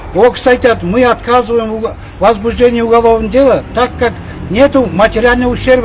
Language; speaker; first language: Russian; non-native, local second language; Kazakh